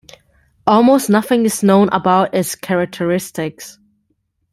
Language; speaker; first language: English; non-native, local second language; Cantonese